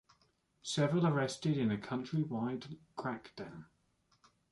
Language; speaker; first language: English; native; English